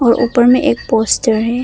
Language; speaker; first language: Hindi; non-native, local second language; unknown